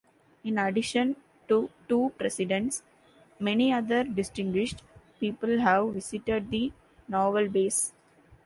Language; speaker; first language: English; non-native, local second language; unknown